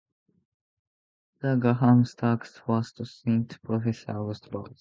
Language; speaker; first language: English; non-native, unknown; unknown